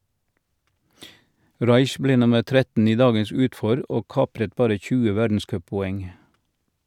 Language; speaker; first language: Norwegian; native; Norwegian